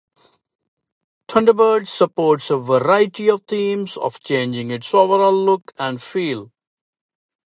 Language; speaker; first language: English; non-native, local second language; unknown